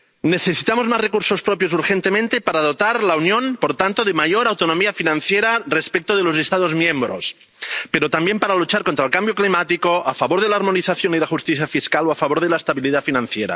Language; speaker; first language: Spanish; non-native, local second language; Catalan